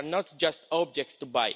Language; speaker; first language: English; non-native, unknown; Romanian